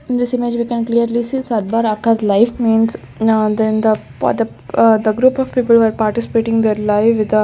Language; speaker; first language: English; non-native, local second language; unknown